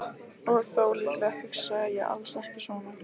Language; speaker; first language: Icelandic; non-native, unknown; Lithuanian